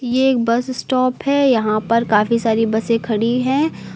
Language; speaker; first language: Hindi; native; Hindi